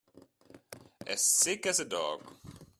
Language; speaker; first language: English; non-native, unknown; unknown